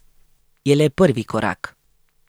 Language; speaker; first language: Slovenian; native; Slovenian